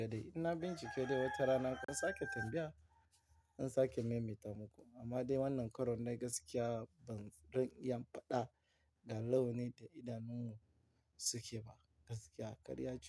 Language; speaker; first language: Hausa; non-native, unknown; Yoruba